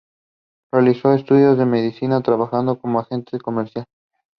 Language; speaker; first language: English; non-native, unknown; Spanish